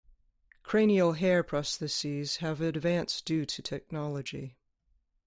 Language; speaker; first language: English; native; English